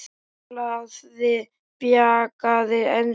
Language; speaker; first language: Icelandic; native; Icelandic